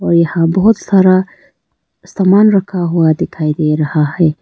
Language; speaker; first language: Hindi; non-native, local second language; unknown